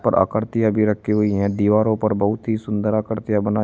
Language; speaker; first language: Hindi; native; Hindi